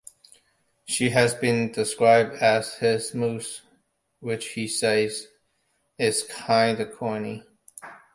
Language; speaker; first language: English; non-native, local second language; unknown